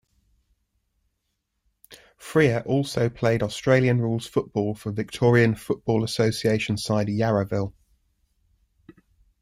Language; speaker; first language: English; native; English